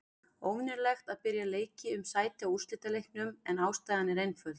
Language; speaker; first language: Icelandic; native; Icelandic